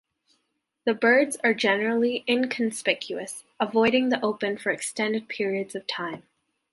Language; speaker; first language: English; native; English